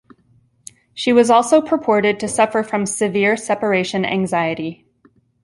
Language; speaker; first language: English; native; English